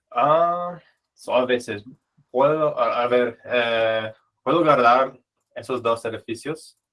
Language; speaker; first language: Spanish; non-native, fluent; English